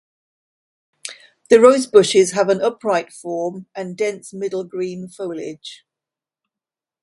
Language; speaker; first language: English; native; English